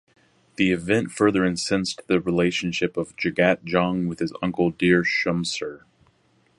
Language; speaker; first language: English; native; English